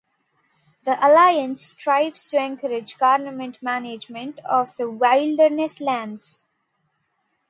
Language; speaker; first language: English; non-native, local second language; Telugu